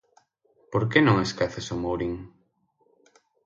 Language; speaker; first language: Galician; native; Galician